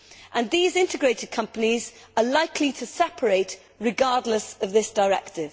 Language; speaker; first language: English; native; English